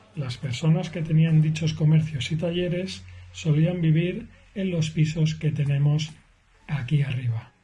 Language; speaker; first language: Spanish; native; Spanish